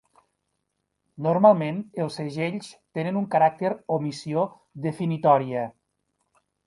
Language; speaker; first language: Catalan; native; Catalan